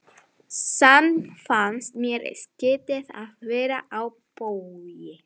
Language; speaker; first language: Icelandic; non-native, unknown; Spanish